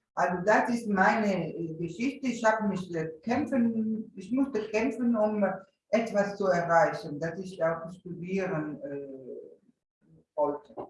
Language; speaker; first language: German; early bilingual, other home language; Italian